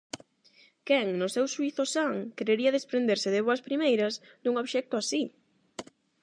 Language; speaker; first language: Galician; non-native, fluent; Spanish